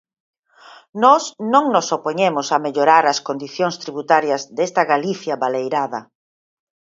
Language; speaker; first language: Galician; native; Galician